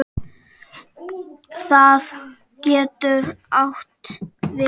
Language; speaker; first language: Icelandic; non-native, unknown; Czech